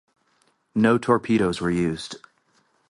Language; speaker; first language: English; native; English